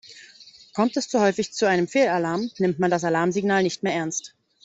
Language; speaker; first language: German; native; German